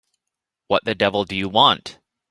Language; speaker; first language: English; native; English